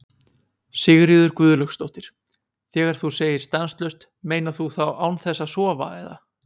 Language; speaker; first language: Icelandic; native; Icelandic